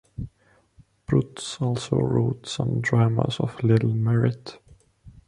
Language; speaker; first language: English; non-native, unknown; Estonian